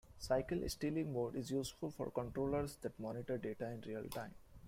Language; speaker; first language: English; non-native, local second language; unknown